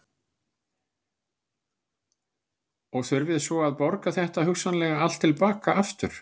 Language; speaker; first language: Icelandic; native; Icelandic